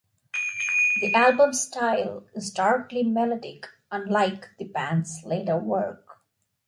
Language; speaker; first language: English; non-native, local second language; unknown